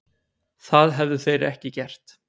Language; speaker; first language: Icelandic; native; Icelandic